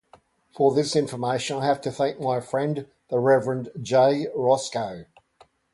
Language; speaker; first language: English; native; English